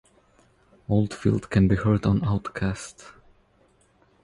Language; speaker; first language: English; non-native, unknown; Croatian